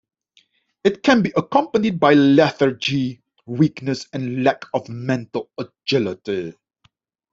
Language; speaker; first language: English; non-native, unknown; Dutch